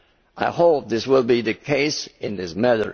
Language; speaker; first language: English; non-native, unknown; Polish